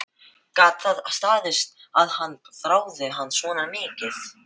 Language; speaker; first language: Icelandic; non-native, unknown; Filipino